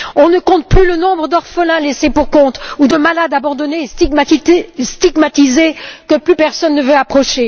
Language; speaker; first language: French; native; French